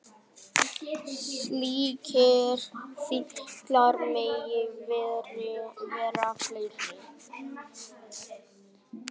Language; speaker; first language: Icelandic; non-native, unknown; Vietnamese